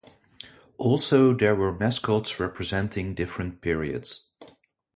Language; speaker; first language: English; non-native, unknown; Dutch